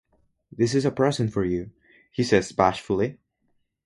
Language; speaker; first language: English; non-native, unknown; Spanish